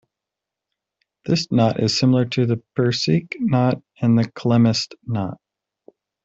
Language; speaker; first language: English; native; English